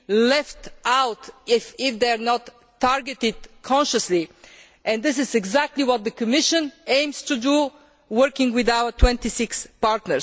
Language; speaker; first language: English; non-native, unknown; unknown